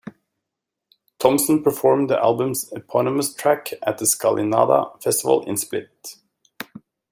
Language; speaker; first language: English; native; English